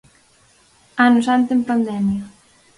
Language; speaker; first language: Galician; native; Galician